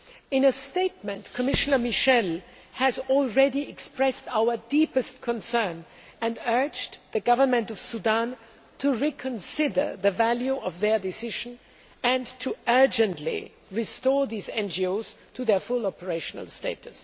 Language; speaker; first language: English; non-native, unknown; German